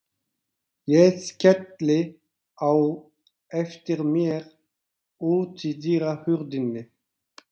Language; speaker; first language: Icelandic; non-native, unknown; Turkish